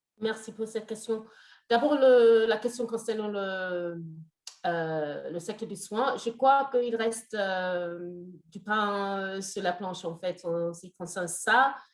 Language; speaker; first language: French; non-native, fluent; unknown